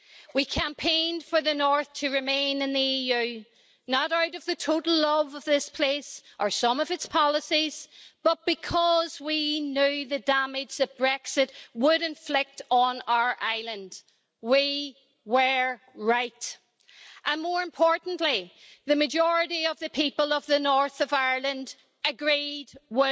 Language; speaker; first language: English; native; English